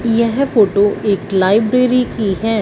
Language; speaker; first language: Hindi; non-native, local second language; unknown